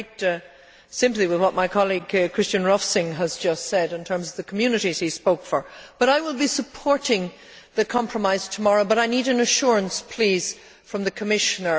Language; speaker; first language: English; native; English